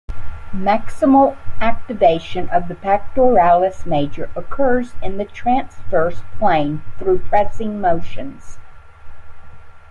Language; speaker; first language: English; native; English